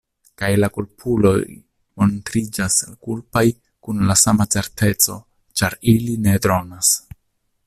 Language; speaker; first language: Esperanto; non-native, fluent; Italian